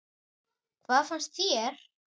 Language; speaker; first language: Icelandic; native; Icelandic